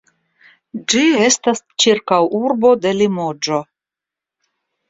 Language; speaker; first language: Esperanto; non-native, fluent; Russian